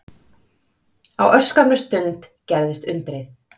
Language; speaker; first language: Icelandic; native; Icelandic